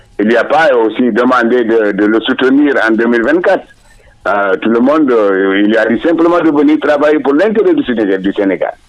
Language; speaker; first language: French; non-native, local second language; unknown